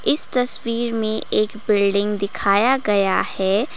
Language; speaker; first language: Hindi; non-native, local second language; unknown